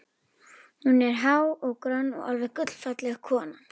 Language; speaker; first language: Icelandic; native; Icelandic